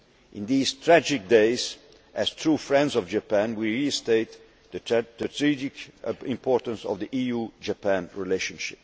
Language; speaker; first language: English; non-native, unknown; Dutch